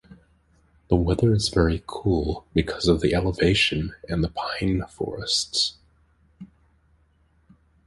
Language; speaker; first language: English; native; English